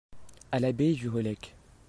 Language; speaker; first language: French; native; French